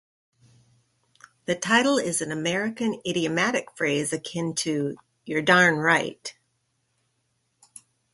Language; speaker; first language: English; native; English